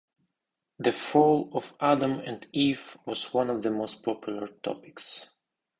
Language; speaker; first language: English; non-native, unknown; Russian